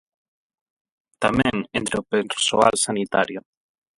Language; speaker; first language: Galician; non-native, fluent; Spanish